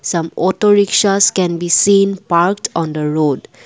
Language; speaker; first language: English; non-native, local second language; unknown